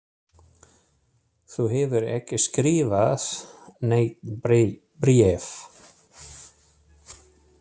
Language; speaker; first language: Icelandic; non-native, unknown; German